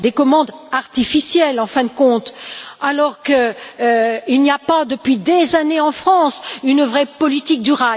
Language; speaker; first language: French; native; French